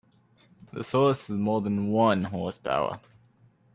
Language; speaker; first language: English; native; English